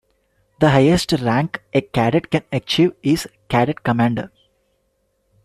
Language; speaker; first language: English; non-native, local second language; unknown